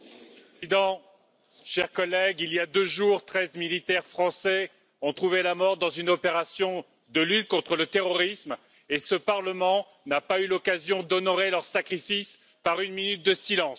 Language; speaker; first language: French; native; French